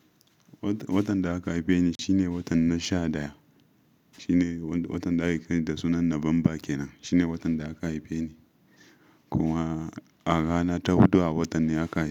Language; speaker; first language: Hausa; non-native, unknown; Yoruba